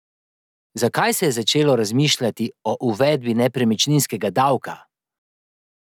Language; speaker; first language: Slovenian; native; Slovenian